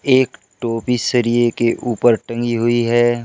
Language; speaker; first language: Hindi; native; Hindi